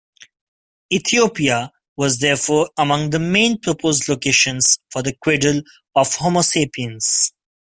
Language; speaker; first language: English; non-native, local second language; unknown